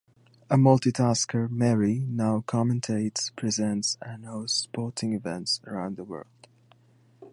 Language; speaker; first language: English; native; English